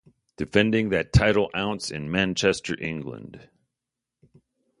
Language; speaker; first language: English; native; English